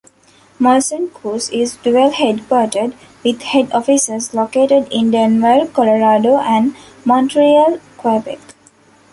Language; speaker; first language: English; non-native, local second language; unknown